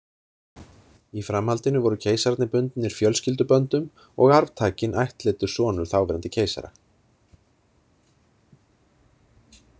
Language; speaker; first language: Icelandic; native; Icelandic